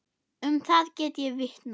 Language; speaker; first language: Icelandic; non-native, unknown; German